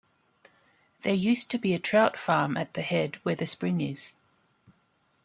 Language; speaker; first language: English; native; English